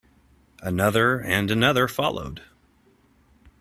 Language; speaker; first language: English; native; English